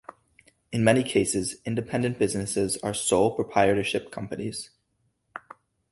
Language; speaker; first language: English; native; English